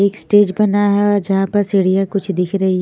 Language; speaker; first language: Hindi; non-native, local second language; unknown